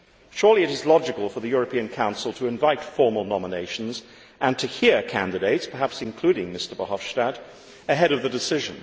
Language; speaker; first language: English; native; English